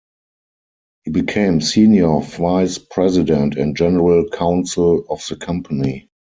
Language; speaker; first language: English; non-native, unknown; German